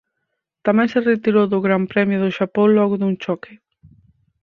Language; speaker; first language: Galician; native; Galician